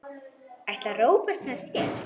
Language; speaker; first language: Icelandic; non-native, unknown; German